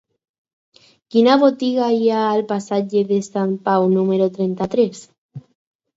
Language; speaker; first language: Catalan; non-native, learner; Spanish